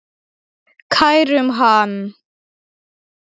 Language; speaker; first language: Icelandic; non-native, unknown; Polish